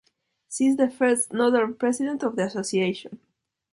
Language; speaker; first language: English; non-native, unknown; Spanish